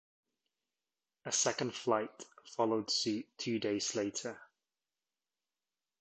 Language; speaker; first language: English; native; English